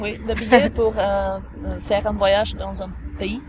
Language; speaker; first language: French; non-native, learner; Slovak